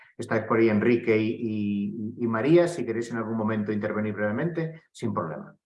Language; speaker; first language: Spanish; native; Spanish